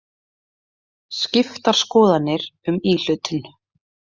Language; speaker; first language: Icelandic; native; Icelandic